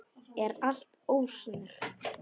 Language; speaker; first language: Icelandic; non-native, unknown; Polish